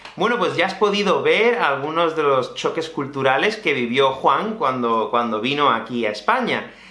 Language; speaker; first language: Spanish; native; Spanish